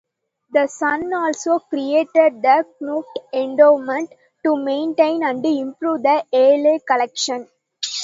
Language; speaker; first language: English; non-native, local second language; Tamil